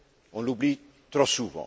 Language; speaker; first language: French; non-native, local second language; Dutch